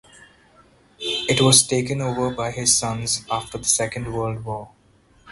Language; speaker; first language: English; non-native, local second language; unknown